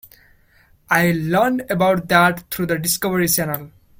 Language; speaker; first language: English; non-native, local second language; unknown